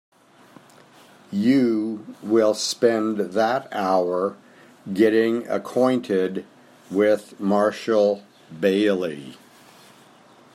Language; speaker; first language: English; native; English